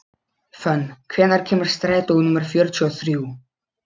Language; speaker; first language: Icelandic; non-native, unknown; Polish